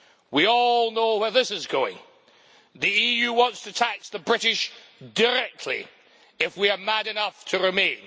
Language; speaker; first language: English; native; English